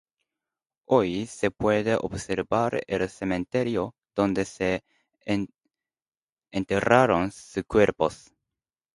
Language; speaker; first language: Spanish; non-native, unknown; Japanese